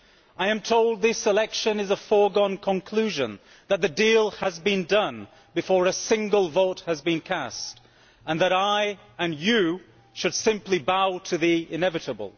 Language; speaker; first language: English; native; English